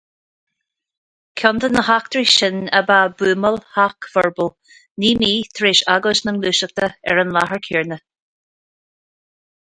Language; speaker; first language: Irish; native; Irish